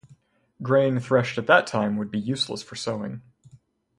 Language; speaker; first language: English; native; English